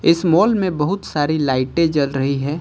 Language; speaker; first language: Hindi; native; Hindi